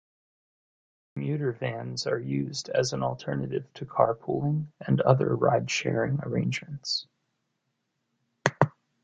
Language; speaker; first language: English; native; English